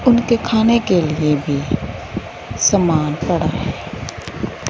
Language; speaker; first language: Hindi; non-native, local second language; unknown